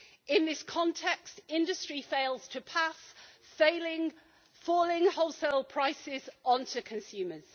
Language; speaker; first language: English; native; English